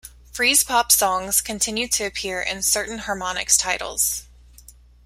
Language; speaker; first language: English; native; English